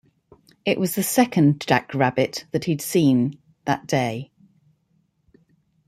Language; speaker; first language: English; native; English